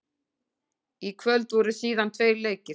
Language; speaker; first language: Icelandic; native; Icelandic